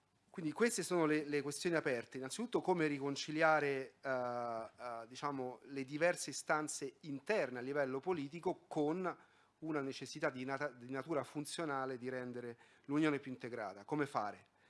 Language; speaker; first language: Italian; native; Italian